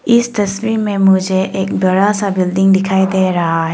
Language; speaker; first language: Hindi; non-native, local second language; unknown